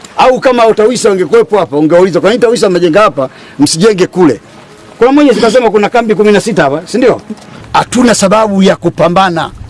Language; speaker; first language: Swahili; native; Swahili